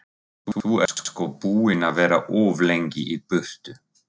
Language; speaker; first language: Icelandic; non-native, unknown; German